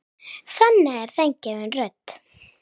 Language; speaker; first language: Icelandic; native; Icelandic